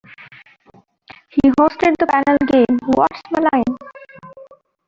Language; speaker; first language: English; non-native, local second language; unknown